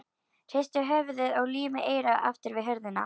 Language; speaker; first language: Icelandic; native; Icelandic